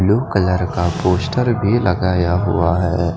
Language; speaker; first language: Hindi; non-native, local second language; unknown